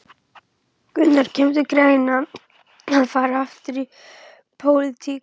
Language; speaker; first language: Icelandic; non-native, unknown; German